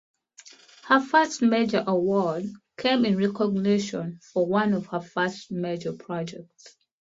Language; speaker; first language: English; non-native, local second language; Ganda